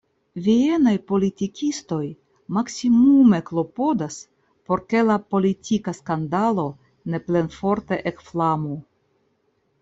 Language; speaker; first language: Esperanto; non-native, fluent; Russian